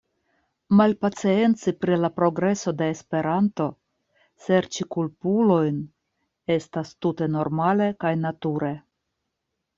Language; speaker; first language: Esperanto; non-native, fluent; Russian